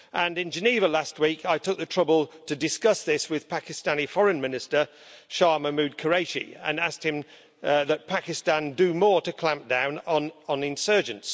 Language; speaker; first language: English; native; English